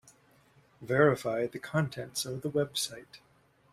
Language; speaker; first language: English; native; English